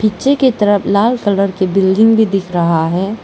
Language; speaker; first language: Hindi; non-native, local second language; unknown